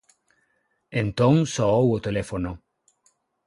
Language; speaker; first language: Galician; non-native, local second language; Spanish